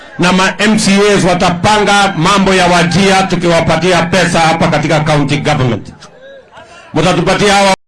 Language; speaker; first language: Swahili; non-native, local second language; Kalenjin